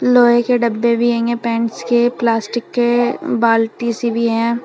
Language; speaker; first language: Hindi; native; Hindi